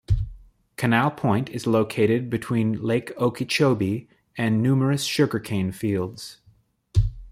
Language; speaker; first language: English; native; English